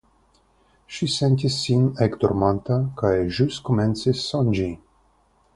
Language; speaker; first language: Esperanto; non-native, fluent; Russian